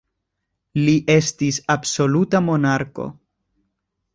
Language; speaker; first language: Esperanto; non-native, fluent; Spanish